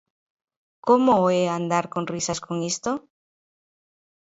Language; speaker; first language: Galician; native; Galician